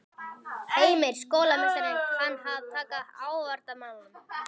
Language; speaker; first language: Icelandic; native; Icelandic